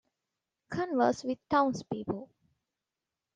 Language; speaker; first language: English; non-native, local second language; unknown